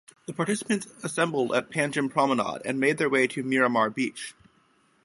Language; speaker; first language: English; native; English